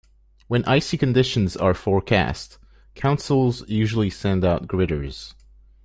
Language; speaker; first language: English; non-native, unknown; French